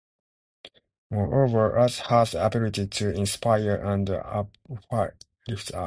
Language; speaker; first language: English; non-native, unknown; Japanese